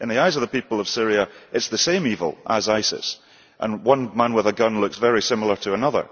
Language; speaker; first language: English; early bilingual, heritage; English